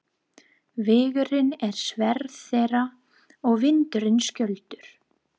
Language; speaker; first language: Icelandic; non-native, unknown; English